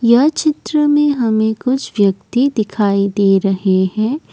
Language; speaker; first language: Hindi; non-native, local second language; Assamese